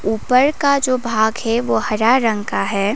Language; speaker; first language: Hindi; non-native, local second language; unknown